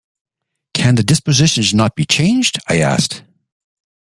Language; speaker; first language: English; native; English